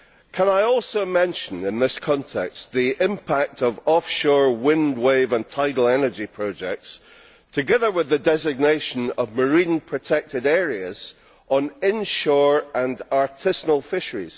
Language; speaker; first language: English; native; English